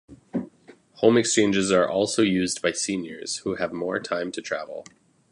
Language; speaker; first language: English; native; English